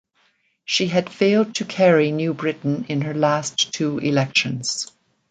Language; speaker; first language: English; native; English